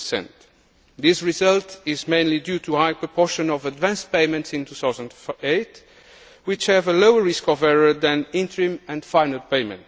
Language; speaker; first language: English; non-native, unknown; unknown